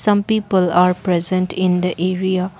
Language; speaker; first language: English; non-native, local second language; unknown